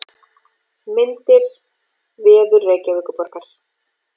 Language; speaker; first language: Icelandic; native; Icelandic